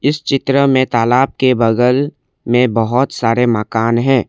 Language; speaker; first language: Hindi; non-native, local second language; Assamese